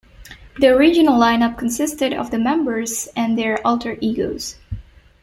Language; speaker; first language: English; non-native, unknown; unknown